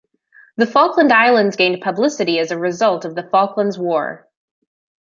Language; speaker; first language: English; native; English